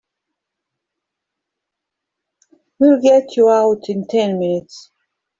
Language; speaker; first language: English; native; English